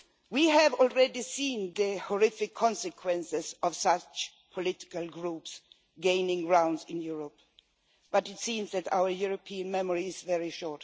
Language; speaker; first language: English; non-native, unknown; Swedish